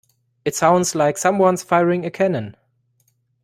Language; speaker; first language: English; non-native, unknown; German